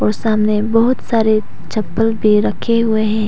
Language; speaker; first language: Hindi; non-native, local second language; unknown